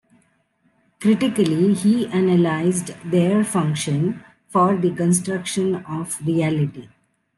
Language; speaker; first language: English; non-native, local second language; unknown